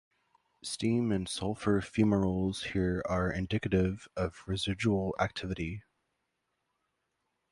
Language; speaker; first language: English; native; English